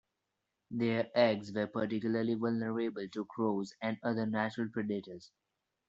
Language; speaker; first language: English; non-native, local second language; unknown